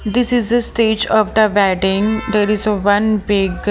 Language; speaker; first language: English; non-native, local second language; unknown